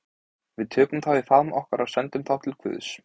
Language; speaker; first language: Icelandic; native; Icelandic